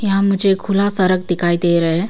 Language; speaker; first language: Hindi; non-native, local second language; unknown